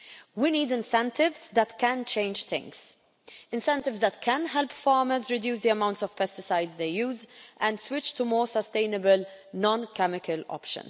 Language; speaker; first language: English; non-native, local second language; Maltese